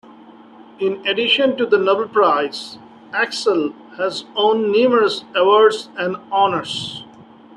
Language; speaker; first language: English; non-native, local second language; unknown